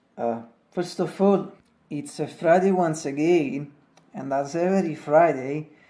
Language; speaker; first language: English; non-native, learner; Italian